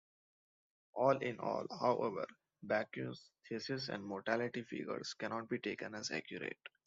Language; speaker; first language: English; non-native, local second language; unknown